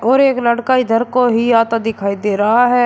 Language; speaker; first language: Hindi; native; Hindi